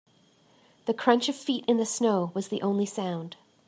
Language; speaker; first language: English; native; English